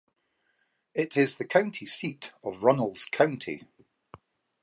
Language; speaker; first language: English; native; English